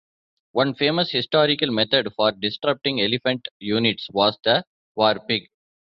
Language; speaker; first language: English; non-native, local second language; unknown